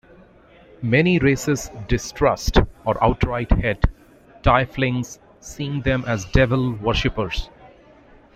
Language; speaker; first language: English; native; English